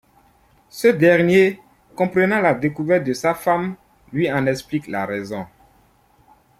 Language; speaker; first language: French; non-native, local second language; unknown